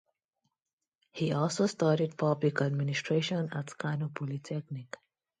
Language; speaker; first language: English; non-native, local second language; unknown